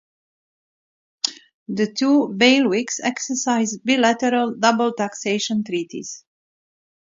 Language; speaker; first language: English; non-native, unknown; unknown